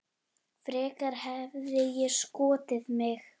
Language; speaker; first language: Icelandic; native; Icelandic